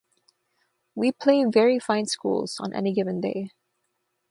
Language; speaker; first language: English; non-native, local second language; Filipino